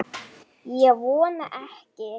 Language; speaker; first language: Icelandic; non-native, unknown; Lithuanian